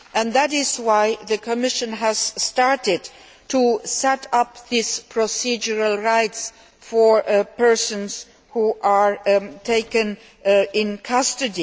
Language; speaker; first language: English; non-native, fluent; Luxembourgish